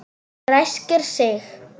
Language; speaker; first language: Icelandic; non-native, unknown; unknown